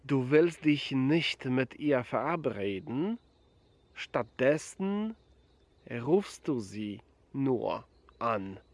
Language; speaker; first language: German; non-native, fluent; Polish